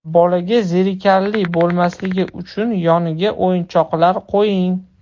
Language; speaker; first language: Uzbek; non-native, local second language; Russian